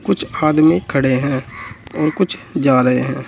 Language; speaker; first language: Hindi; native; Hindi